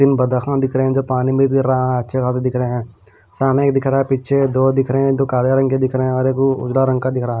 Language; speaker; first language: Hindi; non-native, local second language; Punjabi